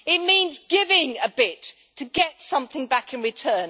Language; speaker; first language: English; native; English